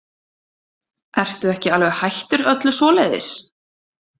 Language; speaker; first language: Icelandic; native; Icelandic